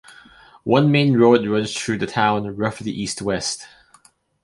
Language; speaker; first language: English; non-native, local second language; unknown